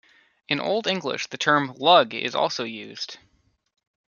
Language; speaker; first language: English; native; English